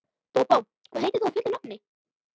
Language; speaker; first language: Icelandic; native; Icelandic